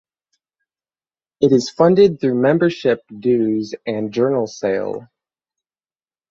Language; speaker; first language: English; native; English